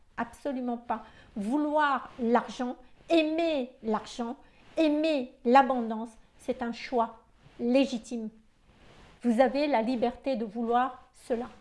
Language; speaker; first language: French; non-native, local second language; Malagasy